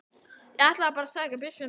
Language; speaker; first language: Icelandic; native; Icelandic